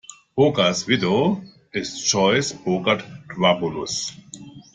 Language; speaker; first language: English; non-native, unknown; German